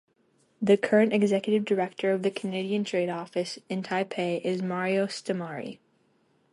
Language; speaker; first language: English; native; English